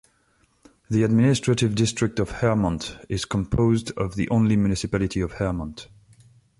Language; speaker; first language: English; non-native, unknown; French